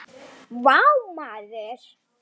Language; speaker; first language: Icelandic; non-native, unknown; Lithuanian